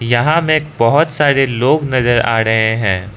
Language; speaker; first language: Hindi; non-native, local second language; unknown